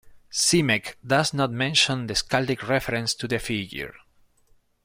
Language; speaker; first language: English; non-native, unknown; Spanish